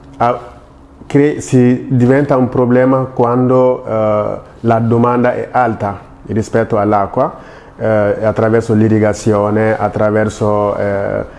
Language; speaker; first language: Italian; non-native, fluent; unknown